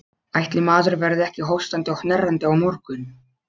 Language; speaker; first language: Icelandic; non-native, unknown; Polish